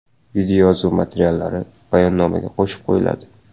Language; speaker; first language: Uzbek; native; Uzbek